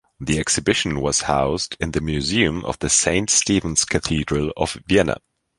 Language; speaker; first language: English; non-native, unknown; German